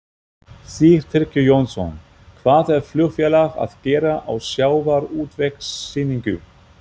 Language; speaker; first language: Icelandic; non-native, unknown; German